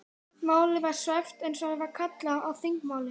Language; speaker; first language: Icelandic; native; Icelandic